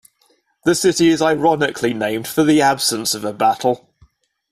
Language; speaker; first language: English; native; English